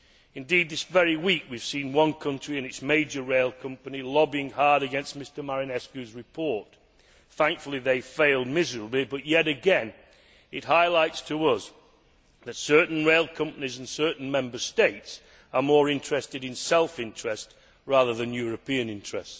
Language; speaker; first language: English; native; English